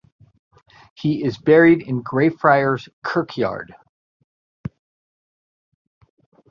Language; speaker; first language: English; native; English